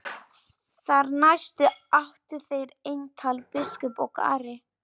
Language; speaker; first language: Icelandic; non-native, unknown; Polish